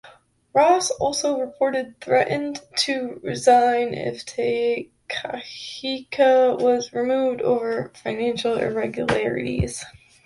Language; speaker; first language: English; native; English